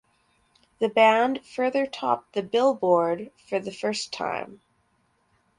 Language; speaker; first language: English; native; English